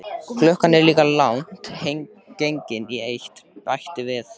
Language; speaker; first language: Icelandic; native; Icelandic